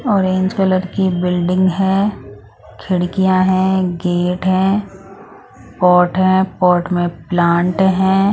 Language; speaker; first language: Hindi; non-native, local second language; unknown